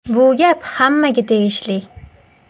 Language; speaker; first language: Uzbek; native; Uzbek